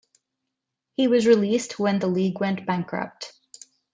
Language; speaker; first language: English; non-native, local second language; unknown